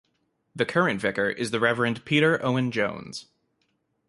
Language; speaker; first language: English; native; English